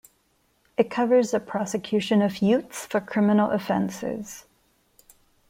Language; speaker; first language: English; non-native, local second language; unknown